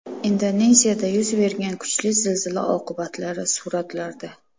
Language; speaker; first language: Uzbek; native; Uzbek